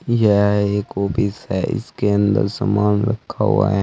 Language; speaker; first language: Hindi; native; Hindi